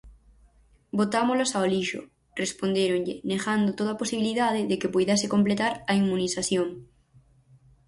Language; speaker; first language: Galician; native; Galician